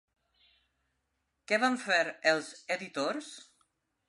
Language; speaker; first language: Catalan; non-native, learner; Spanish